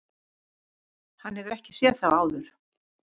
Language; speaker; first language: Icelandic; native; Icelandic